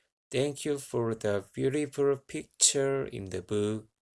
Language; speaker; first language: English; non-native, learner; Korean